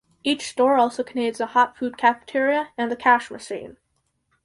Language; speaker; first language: English; native; English